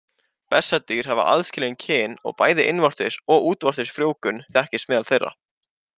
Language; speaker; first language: Icelandic; native; Icelandic